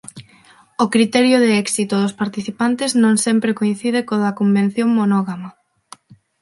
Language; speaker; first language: Galician; non-native, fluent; Spanish